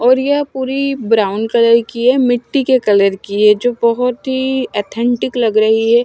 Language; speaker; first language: Hindi; non-native, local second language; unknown